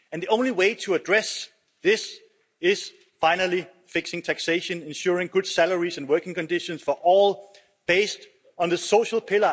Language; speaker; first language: English; non-native, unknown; Danish